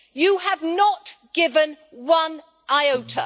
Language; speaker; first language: English; native; English